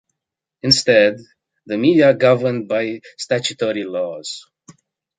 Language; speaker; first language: English; native; English